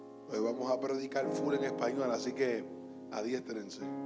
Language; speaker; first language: Spanish; early bilingual, heritage; Spanish